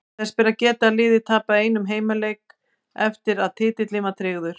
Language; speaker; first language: Icelandic; native; Icelandic